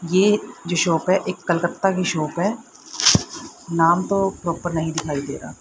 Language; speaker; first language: Hindi; native; Hindi